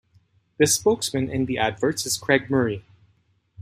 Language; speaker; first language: English; native; English